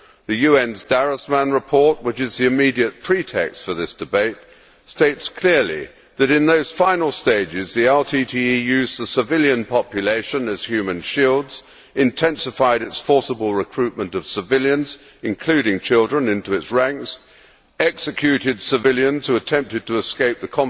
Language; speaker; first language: English; native; English